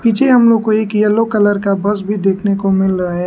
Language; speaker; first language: Hindi; non-native, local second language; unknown